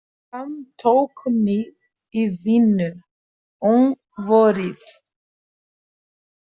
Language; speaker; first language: Icelandic; non-native, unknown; Portuguese